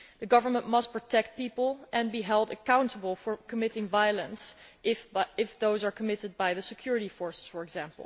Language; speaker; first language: English; non-native, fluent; Dutch